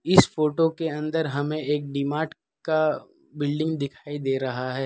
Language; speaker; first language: Hindi; non-native, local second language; Gujarati